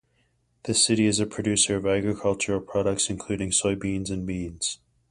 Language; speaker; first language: English; native; English